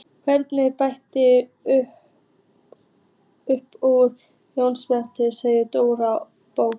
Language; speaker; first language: Icelandic; native; Icelandic